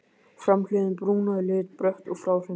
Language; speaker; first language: Icelandic; native; Icelandic